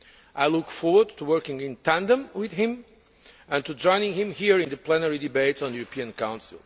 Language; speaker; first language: English; non-native, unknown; Portuguese